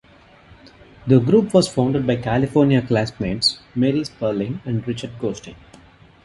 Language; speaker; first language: English; non-native, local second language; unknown